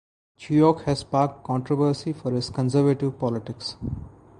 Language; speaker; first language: English; non-native, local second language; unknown